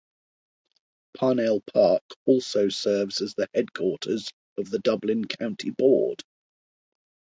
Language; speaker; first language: English; native; English